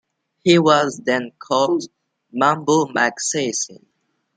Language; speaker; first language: English; non-native, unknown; French